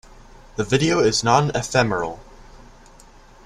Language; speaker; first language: English; native; English